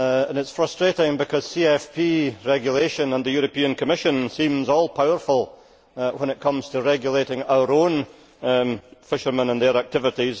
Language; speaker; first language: English; native; English